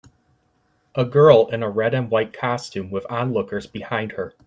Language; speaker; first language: English; native; English